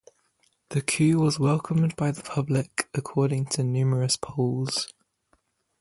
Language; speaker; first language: English; native; English